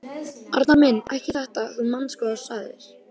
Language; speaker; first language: Icelandic; native; Icelandic